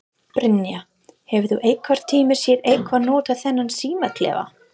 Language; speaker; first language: Icelandic; non-native, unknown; English